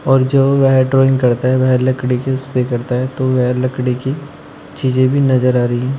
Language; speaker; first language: Hindi; native; Hindi